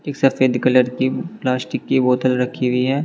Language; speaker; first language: Hindi; native; Hindi